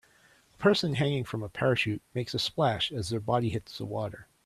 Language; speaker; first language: English; native; English